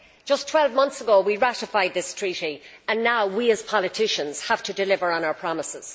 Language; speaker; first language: English; native; English